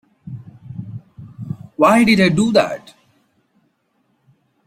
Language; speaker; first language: English; non-native, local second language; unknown